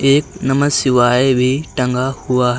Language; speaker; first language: Hindi; native; Hindi